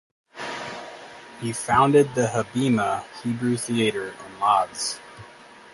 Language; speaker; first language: English; native; English